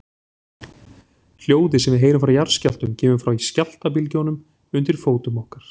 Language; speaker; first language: Icelandic; native; Icelandic